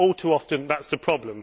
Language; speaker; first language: English; native; English